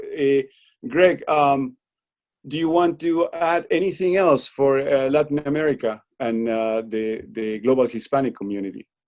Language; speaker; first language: English; non-native, fluent; Spanish